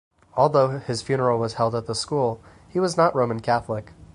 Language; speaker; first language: English; native; English